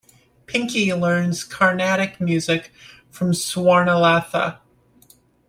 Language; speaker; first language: English; native; English